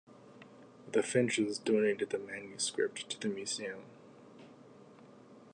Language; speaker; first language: English; native; English